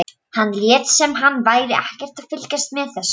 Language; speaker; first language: Icelandic; non-native, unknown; Polish